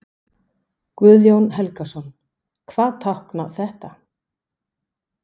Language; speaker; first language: Icelandic; non-native, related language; Danish